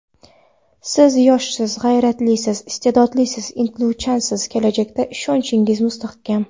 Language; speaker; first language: Uzbek; non-native, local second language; Kara-Kalpak